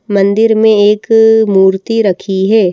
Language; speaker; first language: Hindi; native; Hindi